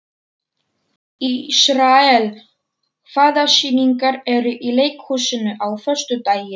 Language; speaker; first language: Icelandic; non-native, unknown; Polish